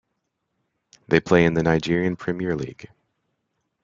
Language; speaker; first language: English; native; English